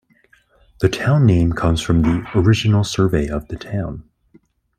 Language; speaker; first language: English; native; English